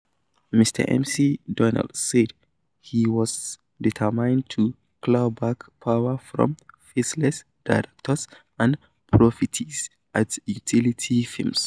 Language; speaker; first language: English; non-native, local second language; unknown